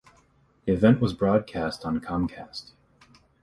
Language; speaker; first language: English; native; English